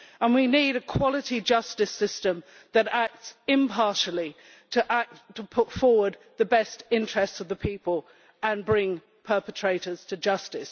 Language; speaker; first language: English; native; English